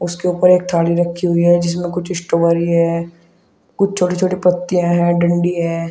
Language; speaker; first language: Hindi; native; Hindi